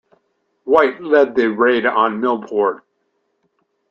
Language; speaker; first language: English; native; English